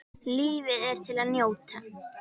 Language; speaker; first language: Icelandic; native; Icelandic